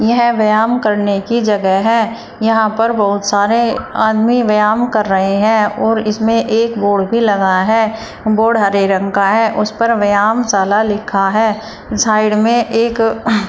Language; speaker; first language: Hindi; native; Hindi